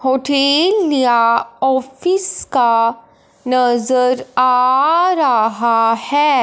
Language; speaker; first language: Hindi; non-native, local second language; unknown